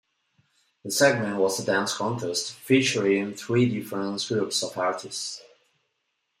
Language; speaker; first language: English; non-native, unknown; Spanish